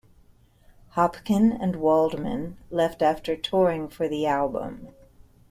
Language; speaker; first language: English; native; English